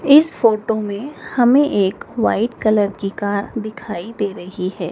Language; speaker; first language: Hindi; native; Hindi